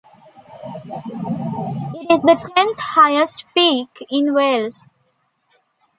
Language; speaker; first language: English; non-native, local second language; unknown